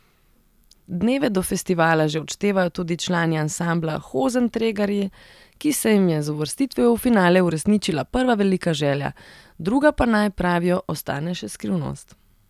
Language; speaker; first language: Slovenian; non-native, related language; Serbian